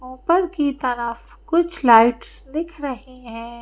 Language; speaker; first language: Hindi; native; Hindi